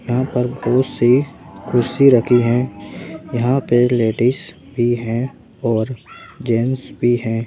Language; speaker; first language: Hindi; native; Hindi